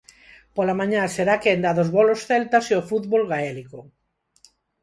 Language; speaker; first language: Galician; non-native, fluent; Spanish